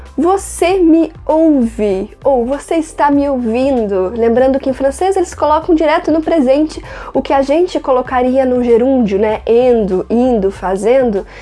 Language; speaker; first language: Portuguese; non-native, fluent; French